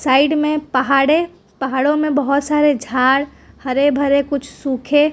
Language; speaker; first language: Hindi; non-native, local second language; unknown